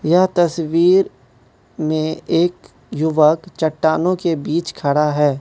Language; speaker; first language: Hindi; non-native, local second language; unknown